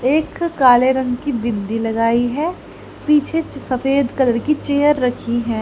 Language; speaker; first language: Hindi; native; Hindi